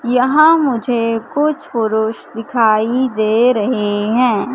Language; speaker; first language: Hindi; native; Hindi